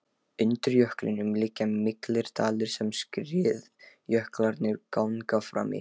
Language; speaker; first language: Icelandic; non-native, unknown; Lithuanian